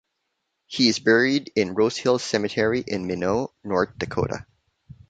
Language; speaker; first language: English; non-native, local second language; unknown